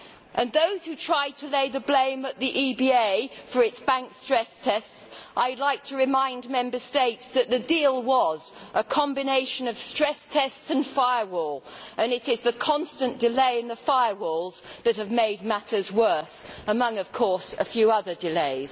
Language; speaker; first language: English; native; English